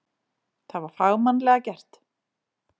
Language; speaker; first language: Icelandic; native; Icelandic